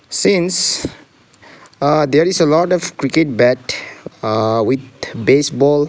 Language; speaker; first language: English; non-native, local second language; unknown